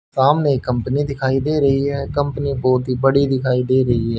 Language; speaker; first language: Hindi; native; Hindi